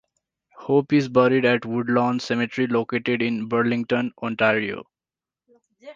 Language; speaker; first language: English; non-native, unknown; Nepali